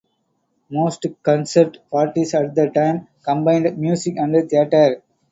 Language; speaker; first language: English; non-native, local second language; Tamil